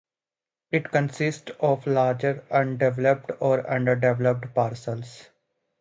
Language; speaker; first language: English; native; English